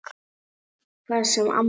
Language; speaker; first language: Icelandic; native; Icelandic